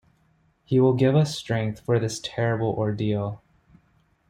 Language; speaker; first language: English; native; English